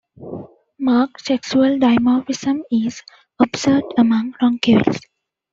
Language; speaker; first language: English; non-native, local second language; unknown